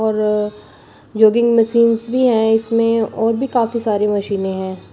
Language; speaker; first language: Hindi; native; Hindi